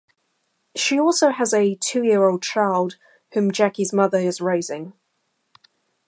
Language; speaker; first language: English; native; English